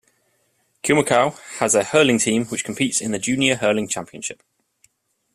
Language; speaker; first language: English; native; English